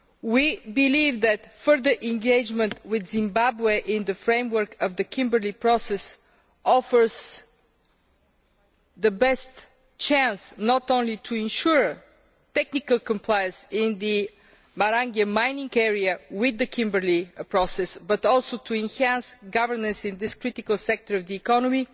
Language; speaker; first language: English; non-native, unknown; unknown